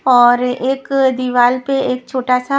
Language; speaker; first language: Hindi; non-native, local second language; Punjabi